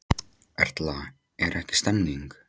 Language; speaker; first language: Icelandic; non-native, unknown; Polish